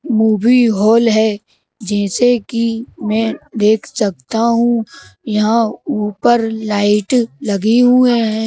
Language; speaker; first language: Hindi; native; Hindi